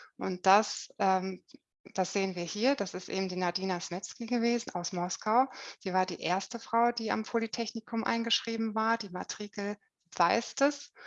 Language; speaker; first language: German; native; German